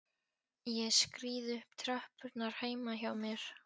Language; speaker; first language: Icelandic; non-native, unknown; Polish